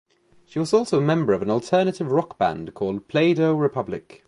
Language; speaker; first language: English; native; English